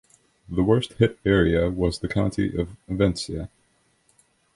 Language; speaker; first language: English; non-native, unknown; Estonian